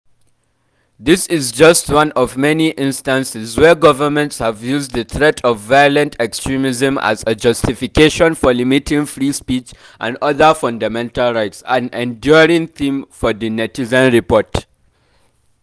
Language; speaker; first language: English; non-native, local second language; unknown